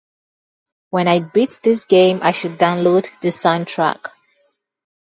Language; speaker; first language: English; non-native, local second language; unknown